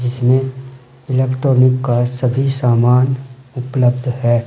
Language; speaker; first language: Hindi; native; Hindi